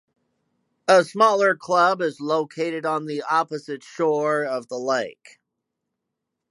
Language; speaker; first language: English; native; English